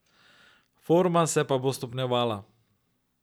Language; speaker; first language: Slovenian; native; Slovenian